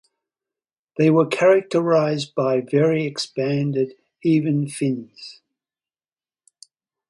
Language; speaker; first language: English; native; English